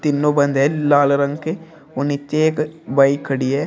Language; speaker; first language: Hindi; native; Hindi